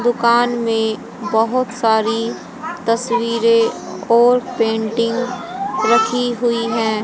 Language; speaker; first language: Hindi; native; Hindi